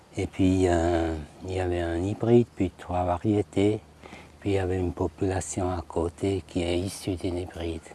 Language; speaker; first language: French; non-native, fluent; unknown